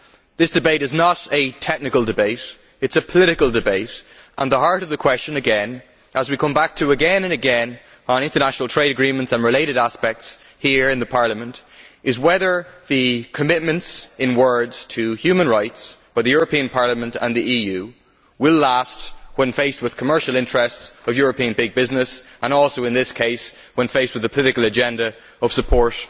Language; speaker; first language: English; native; English